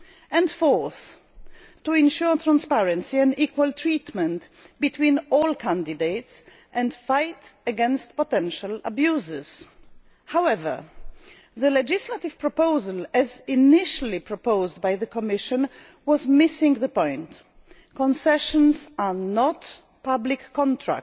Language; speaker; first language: English; non-native, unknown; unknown